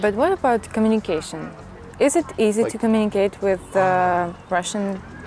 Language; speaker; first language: English; non-native, learner; Russian